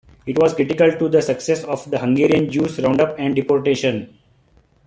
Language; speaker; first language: English; non-native, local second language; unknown